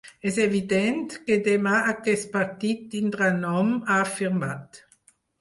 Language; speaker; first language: Catalan; non-native, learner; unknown